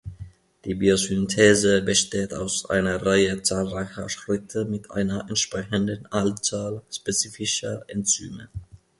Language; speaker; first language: German; non-native, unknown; Finnish